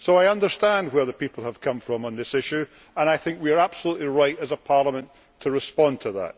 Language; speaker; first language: English; native; English